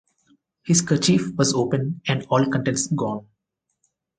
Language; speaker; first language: English; non-native, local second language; Telugu